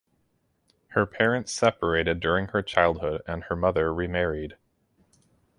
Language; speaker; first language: English; native; English